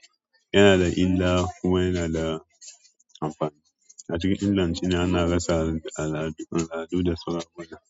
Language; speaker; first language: Hausa; non-native, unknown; Yoruba